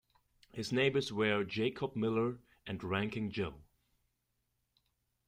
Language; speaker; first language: English; non-native, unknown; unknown